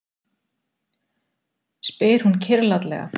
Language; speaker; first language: Icelandic; native; Icelandic